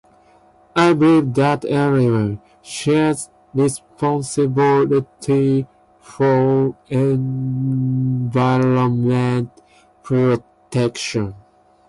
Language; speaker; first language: English; non-native, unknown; Japanese